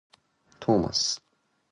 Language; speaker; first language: English; non-native, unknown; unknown